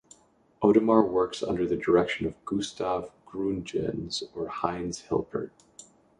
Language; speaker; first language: English; native; English